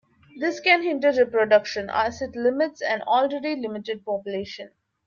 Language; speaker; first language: English; non-native, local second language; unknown